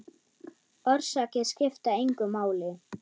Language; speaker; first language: Icelandic; non-native, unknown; German